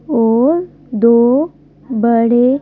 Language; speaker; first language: Hindi; native; Hindi